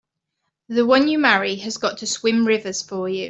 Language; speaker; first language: English; native; English